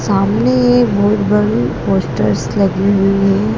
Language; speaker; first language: Hindi; native; Hindi